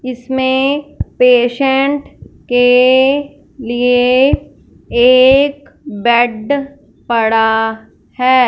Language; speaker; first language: Hindi; non-native, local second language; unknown